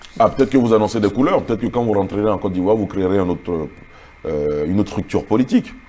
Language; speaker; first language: French; non-native, local second language; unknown